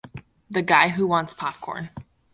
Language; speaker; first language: English; native; English